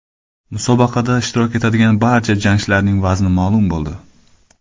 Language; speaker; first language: Uzbek; non-native, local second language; Kara-Kalpak